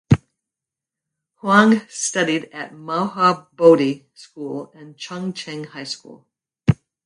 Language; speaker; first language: English; native; English